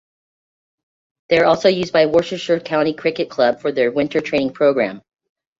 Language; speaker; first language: English; native; English